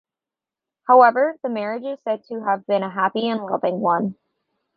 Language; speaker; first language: English; native; English